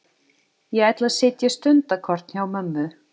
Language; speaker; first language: Icelandic; non-native, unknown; Portuguese